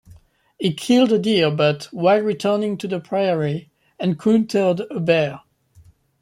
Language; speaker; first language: English; non-native, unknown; French